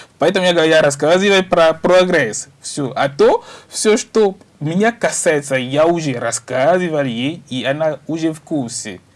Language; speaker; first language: Russian; non-native, learner; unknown